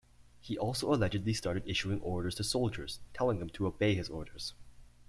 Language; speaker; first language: English; native; English